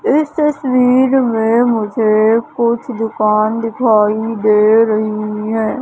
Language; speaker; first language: Hindi; native; Hindi